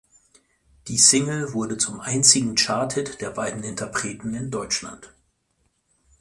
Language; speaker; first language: German; native; German